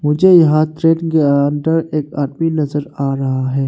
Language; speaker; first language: Hindi; early bilingual, other home language; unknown